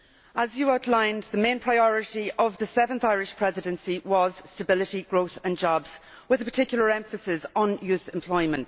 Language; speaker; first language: English; native; English